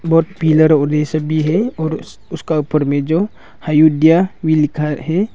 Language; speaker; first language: Hindi; non-native, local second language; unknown